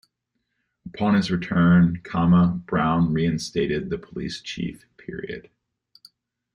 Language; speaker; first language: English; native; English